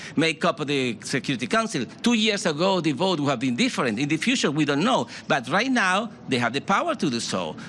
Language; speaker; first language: English; non-native, fluent; Spanish